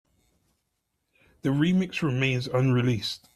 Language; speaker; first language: English; native; English